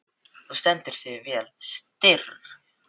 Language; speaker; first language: Icelandic; non-native, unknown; Filipino